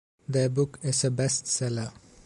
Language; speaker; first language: English; non-native, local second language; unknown